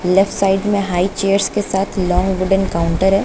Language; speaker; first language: Hindi; native; Hindi